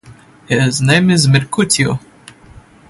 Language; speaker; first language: English; native; English